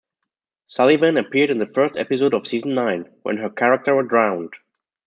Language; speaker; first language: English; non-native, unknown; German